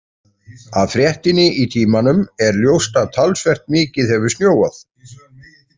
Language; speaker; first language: Icelandic; native; Icelandic